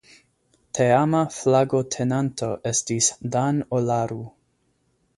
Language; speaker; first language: Esperanto; non-native, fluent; English